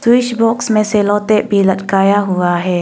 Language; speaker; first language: Hindi; non-native, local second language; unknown